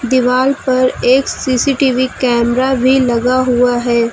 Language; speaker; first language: Hindi; native; Hindi